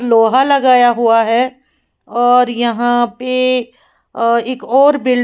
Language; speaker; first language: Hindi; native; Hindi